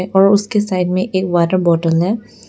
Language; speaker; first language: Hindi; non-native, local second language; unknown